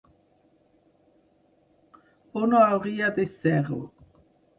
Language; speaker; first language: Catalan; non-native, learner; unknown